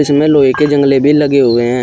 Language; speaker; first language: Hindi; native; Hindi